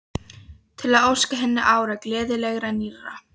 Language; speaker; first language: Icelandic; non-native, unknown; Polish